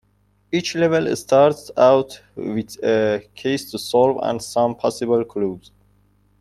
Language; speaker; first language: English; non-native, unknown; Persian